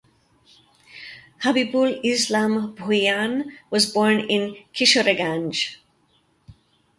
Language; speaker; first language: English; native; English